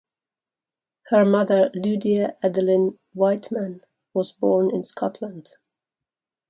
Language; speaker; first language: English; native; English